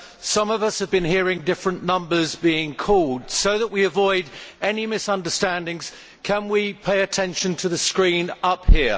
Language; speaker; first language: English; native; English